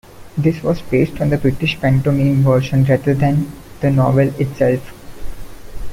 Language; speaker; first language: English; non-native, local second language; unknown